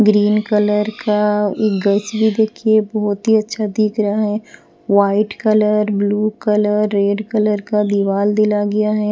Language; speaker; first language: Hindi; non-native, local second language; Bhojpuri